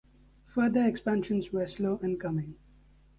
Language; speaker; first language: English; native; English